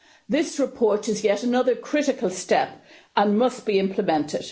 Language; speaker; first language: English; native; English